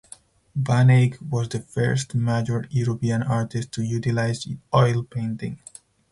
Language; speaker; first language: English; non-native, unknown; Spanish